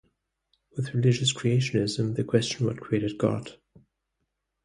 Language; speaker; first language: English; non-native, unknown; German